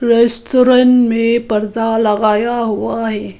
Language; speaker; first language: Hindi; early bilingual, other home language; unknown